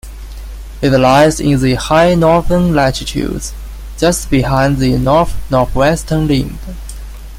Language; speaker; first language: English; non-native, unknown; Chinese